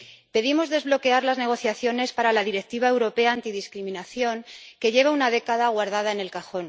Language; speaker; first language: Spanish; native; Spanish